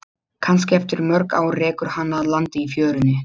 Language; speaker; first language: Icelandic; non-native, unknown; Polish